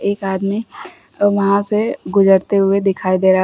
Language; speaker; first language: Hindi; native; Hindi